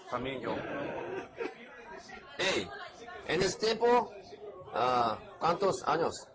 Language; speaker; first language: Spanish; non-native, learner; Korean